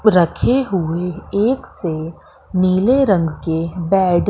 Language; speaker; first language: Hindi; native; Hindi